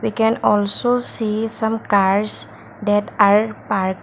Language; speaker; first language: English; non-native, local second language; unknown